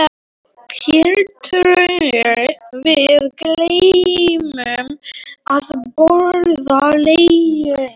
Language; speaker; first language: Icelandic; non-native, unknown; Polish